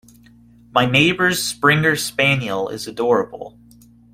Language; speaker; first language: English; native; English